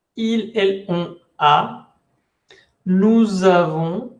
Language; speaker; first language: French; non-native, fluent; Spanish